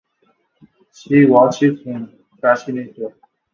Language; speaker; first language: English; non-native, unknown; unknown